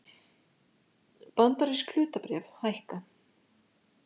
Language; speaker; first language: Icelandic; native; Icelandic